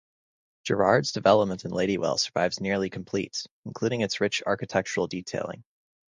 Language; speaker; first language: English; native; English